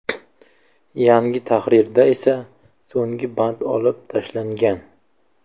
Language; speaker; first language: Uzbek; native; Uzbek